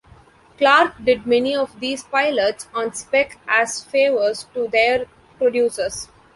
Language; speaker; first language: English; non-native, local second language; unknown